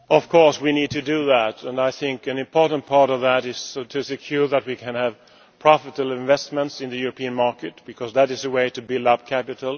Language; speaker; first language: English; non-native, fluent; Swedish